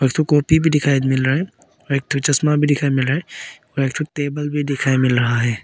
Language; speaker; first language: Hindi; early bilingual, other home language; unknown